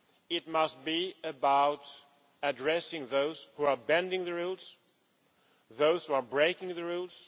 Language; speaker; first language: English; non-native, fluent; Swedish